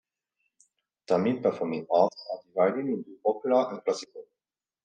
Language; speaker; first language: English; non-native, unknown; French